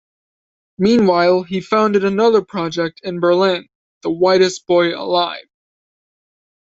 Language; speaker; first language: English; native; English